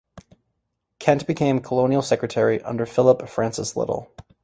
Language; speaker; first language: English; native; English